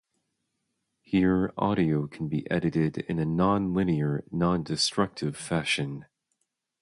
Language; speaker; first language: English; native; English